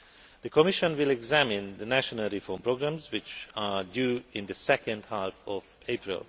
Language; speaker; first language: English; non-native, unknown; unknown